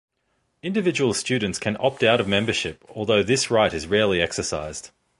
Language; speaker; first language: English; native; English